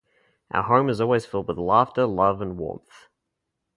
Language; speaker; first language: English; native; English